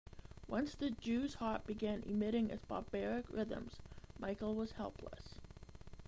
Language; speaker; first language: English; native; English